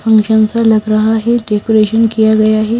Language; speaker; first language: Hindi; non-native, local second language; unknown